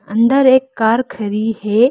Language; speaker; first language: Hindi; non-native, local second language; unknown